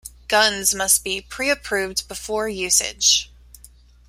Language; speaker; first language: English; native; English